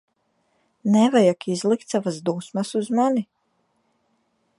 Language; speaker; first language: Latvian; native; Latvian